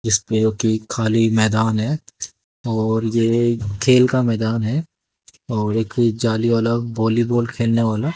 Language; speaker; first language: Hindi; native; Hindi